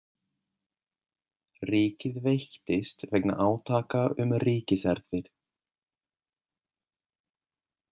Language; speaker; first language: Icelandic; non-native, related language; Swedish